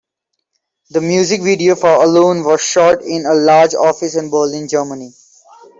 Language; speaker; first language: English; non-native, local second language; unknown